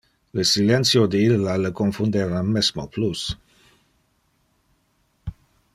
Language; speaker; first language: Interlingua; non-native, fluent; Dutch